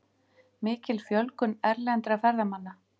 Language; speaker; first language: Icelandic; native; Icelandic